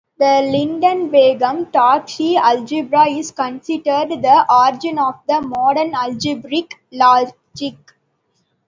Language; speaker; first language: English; non-native, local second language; Tamil